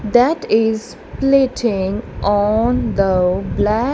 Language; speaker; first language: English; non-native, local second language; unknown